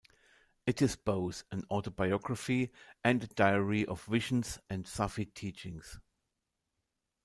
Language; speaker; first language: English; non-native, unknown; German